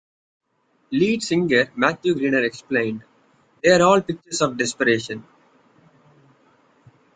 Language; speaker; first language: English; non-native, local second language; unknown